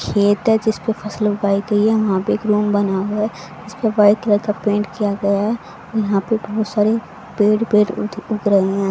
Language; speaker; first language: Hindi; native; Hindi